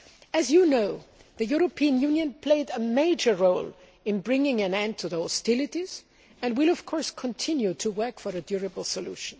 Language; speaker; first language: English; non-native, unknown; German